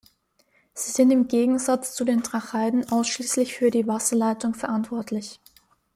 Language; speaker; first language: German; native; German